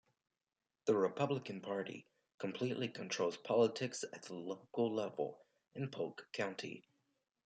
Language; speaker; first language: English; native; English